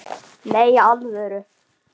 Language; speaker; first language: Icelandic; native; Icelandic